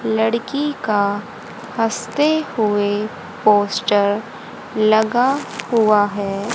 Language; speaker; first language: Hindi; native; Hindi